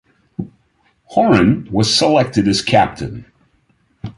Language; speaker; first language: English; native; English